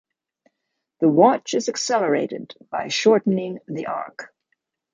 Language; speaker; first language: English; native; English